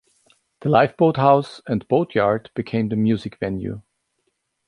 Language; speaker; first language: English; non-native, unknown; German